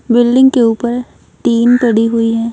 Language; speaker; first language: Hindi; native; Hindi